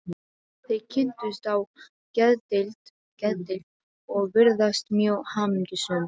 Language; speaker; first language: Icelandic; non-native, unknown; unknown